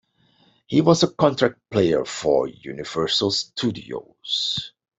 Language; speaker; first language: English; non-native, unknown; Dutch